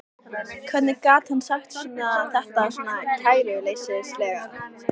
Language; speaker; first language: Icelandic; native; Icelandic